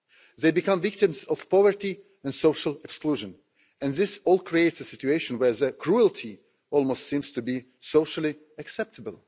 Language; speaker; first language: English; non-native, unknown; Russian